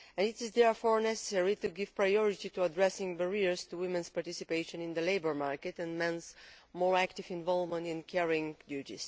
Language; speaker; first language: English; non-native, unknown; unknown